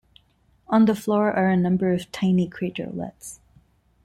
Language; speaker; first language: English; non-native, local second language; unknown